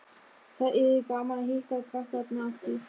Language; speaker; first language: Icelandic; non-native, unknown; German